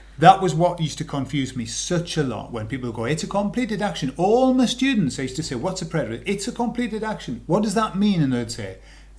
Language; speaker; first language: English; native; English